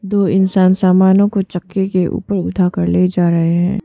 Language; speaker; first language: Hindi; non-native, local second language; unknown